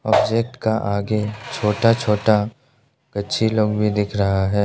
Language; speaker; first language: Hindi; non-native, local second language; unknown